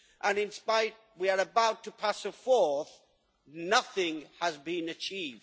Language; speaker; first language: English; native; English